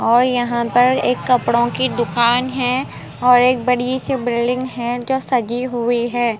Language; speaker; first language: Hindi; non-native, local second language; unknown